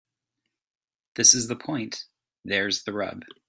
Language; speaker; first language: English; native; English